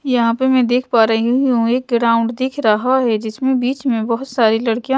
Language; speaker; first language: Hindi; non-native, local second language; Punjabi